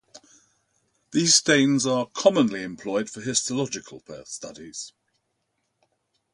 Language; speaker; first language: English; native; English